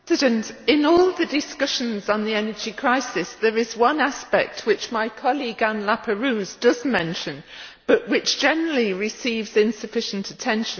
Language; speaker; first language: English; native; English